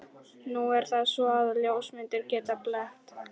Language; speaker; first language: Icelandic; non-native, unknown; Polish